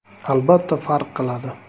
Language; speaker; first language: Uzbek; native; Uzbek